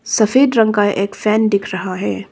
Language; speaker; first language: Hindi; non-native, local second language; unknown